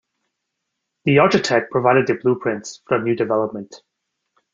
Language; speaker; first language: English; native; English